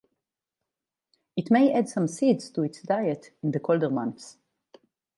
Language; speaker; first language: English; non-native, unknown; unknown